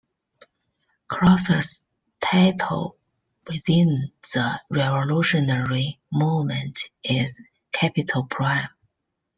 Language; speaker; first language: English; non-native, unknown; Chinese